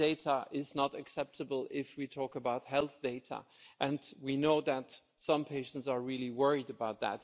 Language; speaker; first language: English; non-native, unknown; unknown